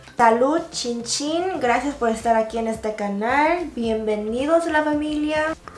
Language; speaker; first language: Spanish; early bilingual, other home language; Korean